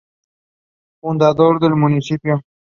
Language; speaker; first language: English; non-native, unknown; Spanish